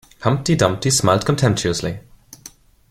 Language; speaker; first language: English; non-native, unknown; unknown